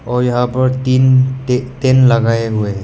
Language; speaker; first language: Hindi; non-native, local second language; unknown